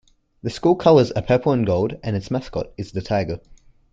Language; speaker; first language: English; native; English